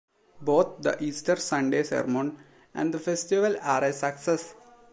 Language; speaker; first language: English; non-native, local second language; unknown